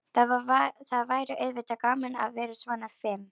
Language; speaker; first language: Icelandic; native; Icelandic